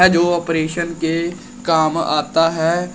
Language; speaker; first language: Hindi; native; Hindi